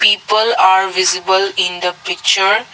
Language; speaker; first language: English; non-native, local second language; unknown